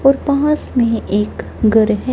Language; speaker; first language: Hindi; non-native, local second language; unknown